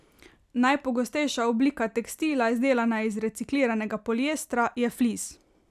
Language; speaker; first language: Slovenian; native; Slovenian